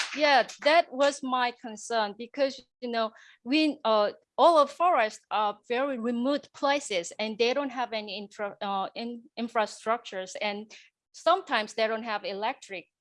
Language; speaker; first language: English; non-native, fluent; Korean